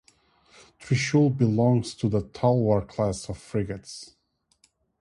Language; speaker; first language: English; non-native, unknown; Portuguese